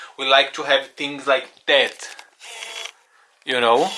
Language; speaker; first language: English; non-native, fluent; Portuguese